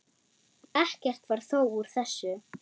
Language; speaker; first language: Icelandic; non-native, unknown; German